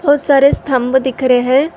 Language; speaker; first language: Hindi; non-native, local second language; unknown